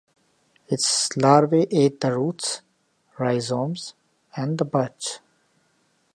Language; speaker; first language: English; non-native, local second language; Hindi